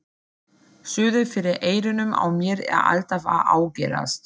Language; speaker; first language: Icelandic; non-native, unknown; German